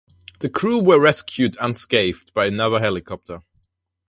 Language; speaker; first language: English; non-native, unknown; German